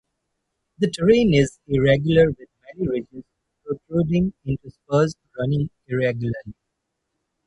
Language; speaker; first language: English; non-native, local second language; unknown